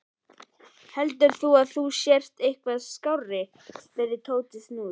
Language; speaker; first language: Icelandic; native; Icelandic